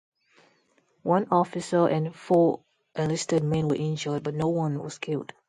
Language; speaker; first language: English; non-native, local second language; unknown